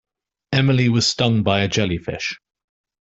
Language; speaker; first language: English; native; English